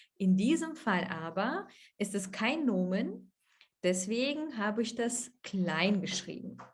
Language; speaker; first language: German; non-native, fluent; Russian